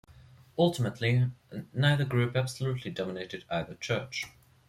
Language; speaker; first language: English; non-native, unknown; German